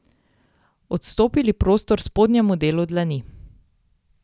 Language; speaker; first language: Slovenian; native; Slovenian